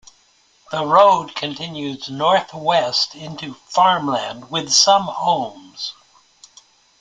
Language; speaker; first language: English; native; English